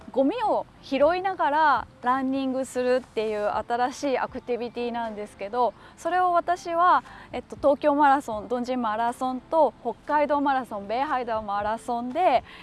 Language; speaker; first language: Japanese; native; Japanese